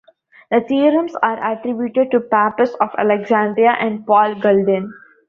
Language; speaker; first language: English; non-native, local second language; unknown